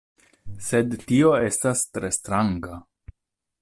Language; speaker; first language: Esperanto; non-native, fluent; Italian